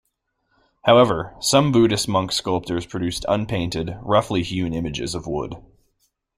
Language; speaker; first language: English; native; English